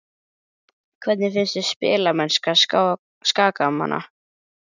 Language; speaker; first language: Icelandic; native; Icelandic